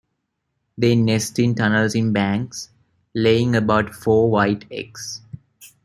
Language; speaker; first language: English; non-native, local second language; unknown